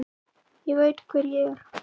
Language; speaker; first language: Icelandic; native; Icelandic